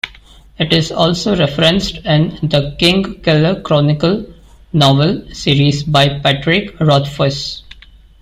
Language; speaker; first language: English; non-native, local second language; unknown